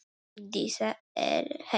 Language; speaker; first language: Icelandic; non-native, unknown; Polish